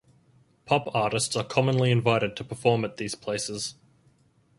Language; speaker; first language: English; native; English